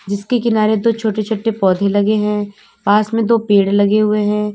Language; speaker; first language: Hindi; native; Hindi